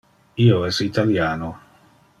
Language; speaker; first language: Interlingua; non-native, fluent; Dutch